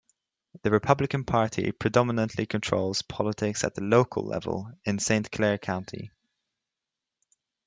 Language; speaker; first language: English; native; English